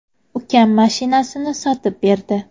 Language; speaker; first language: Uzbek; native; Uzbek